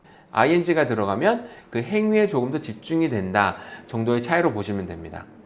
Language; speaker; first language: Korean; native; Korean